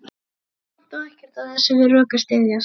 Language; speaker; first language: Icelandic; native; Icelandic